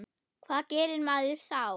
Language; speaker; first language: Icelandic; non-native, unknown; German